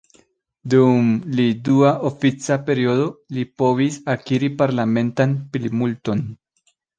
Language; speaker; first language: Esperanto; non-native, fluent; Spanish